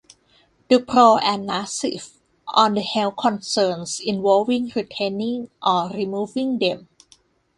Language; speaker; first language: English; non-native, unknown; Thai